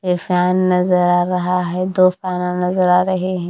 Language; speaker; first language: Hindi; non-native, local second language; Punjabi